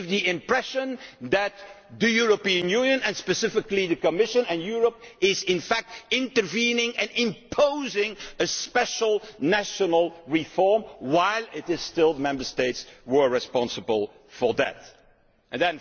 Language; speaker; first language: English; non-native, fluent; Dutch